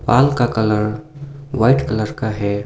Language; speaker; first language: Hindi; non-native, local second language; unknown